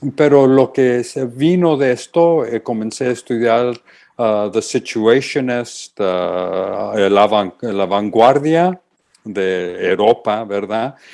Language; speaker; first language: Spanish; early bilingual, heritage; English